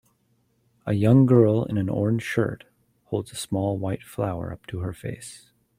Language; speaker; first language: English; native; English